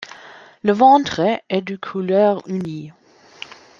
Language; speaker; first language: French; non-native, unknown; German